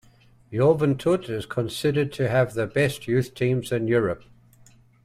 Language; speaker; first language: English; native; English